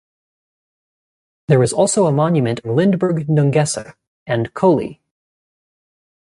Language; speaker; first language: English; native; English